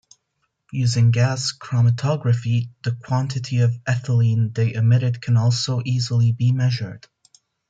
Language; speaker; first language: English; non-native, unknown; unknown